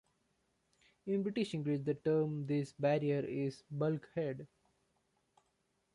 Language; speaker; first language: English; non-native, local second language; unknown